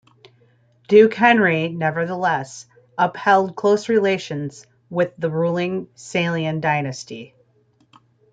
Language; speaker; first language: English; native; English